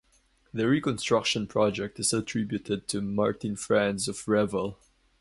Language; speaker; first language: English; non-native, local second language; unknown